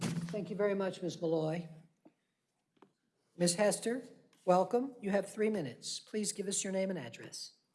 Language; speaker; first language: English; native; English